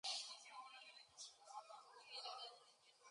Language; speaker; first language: English; native; English